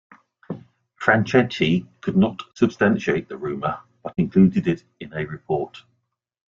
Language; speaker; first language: English; native; English